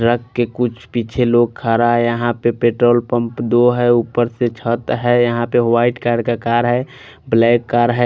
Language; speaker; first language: Hindi; non-native, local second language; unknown